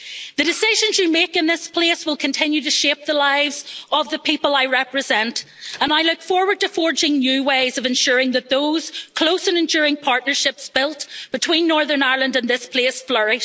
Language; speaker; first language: English; native; English